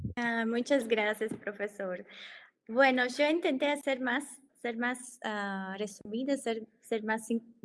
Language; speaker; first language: Spanish; non-native, related language; Portuguese